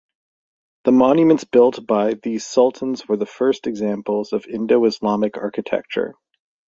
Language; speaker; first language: English; native; English